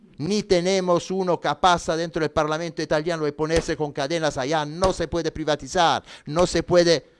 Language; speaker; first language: Spanish; non-native, fluent; Italian